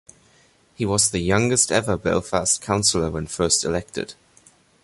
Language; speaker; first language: English; non-native, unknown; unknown